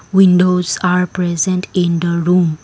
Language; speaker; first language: English; non-native, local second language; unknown